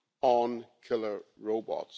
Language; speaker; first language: English; non-native, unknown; German